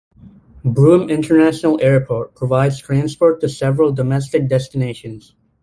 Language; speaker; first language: English; native; English